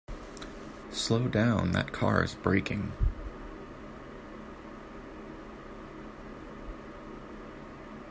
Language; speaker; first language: English; native; English